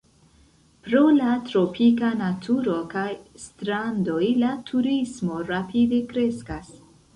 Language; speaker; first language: Esperanto; non-native, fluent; Central Kurdish